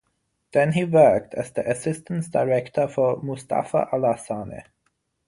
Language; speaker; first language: English; non-native, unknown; German